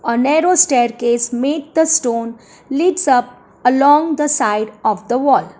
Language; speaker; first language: English; non-native, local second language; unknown